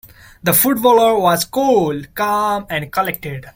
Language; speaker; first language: English; non-native, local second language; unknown